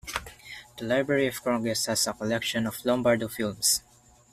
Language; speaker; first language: English; non-native, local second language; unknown